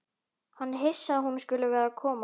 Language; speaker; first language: Icelandic; native; Icelandic